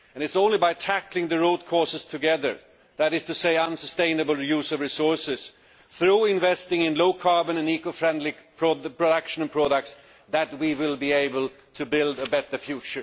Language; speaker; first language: English; non-native, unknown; Swedish